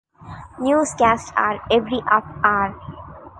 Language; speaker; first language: English; non-native, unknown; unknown